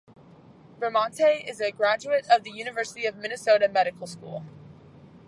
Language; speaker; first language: English; native; English